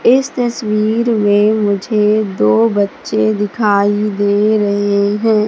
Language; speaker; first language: Hindi; native; Hindi